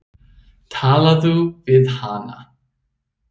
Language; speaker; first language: Icelandic; non-native, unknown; English